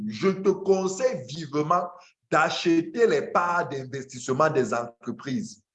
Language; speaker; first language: French; non-native, local second language; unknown